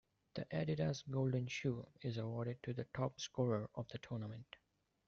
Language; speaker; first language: English; non-native, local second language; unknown